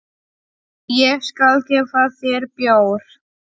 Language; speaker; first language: Icelandic; non-native, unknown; Polish